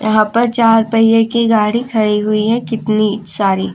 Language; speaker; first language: Hindi; native; Hindi